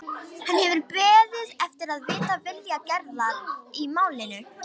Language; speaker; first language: Icelandic; non-native, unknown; Romanian